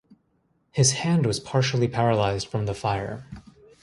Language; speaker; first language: English; native; English